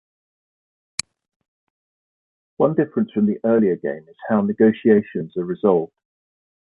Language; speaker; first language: English; native; English